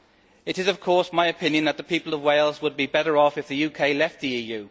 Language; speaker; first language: English; native; English